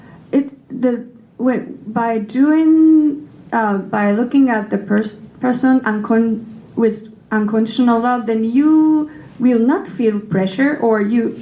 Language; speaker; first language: English; non-native, fluent; Japanese